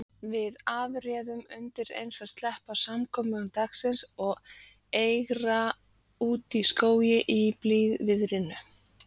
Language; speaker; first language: Icelandic; native; Icelandic